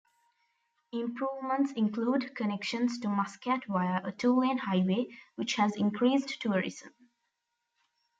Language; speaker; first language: English; non-native, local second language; Tamil